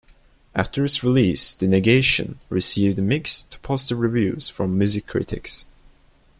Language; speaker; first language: English; non-native, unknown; Turkish